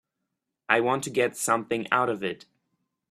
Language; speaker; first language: English; native; English